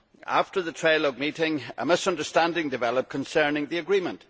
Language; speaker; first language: English; native; English